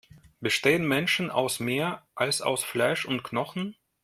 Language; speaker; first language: German; non-native, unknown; Russian